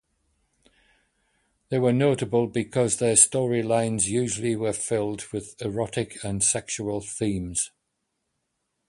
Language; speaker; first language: English; native; English